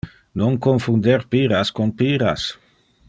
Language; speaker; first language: Interlingua; non-native, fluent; Dutch